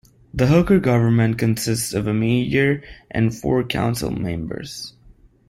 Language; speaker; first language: English; non-native, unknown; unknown